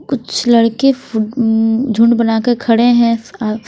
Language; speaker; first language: Hindi; non-native, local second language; Punjabi